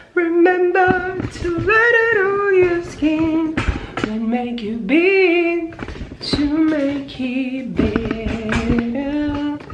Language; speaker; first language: English; non-native, learner; Portuguese